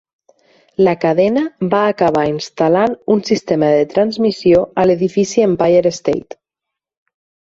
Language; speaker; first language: Catalan; native; Catalan